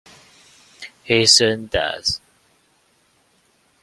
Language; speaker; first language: English; non-native, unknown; Chinese